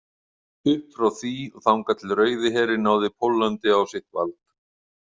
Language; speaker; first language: Icelandic; native; Icelandic